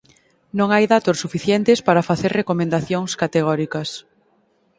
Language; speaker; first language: Galician; native; Galician